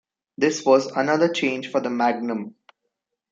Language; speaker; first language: English; non-native, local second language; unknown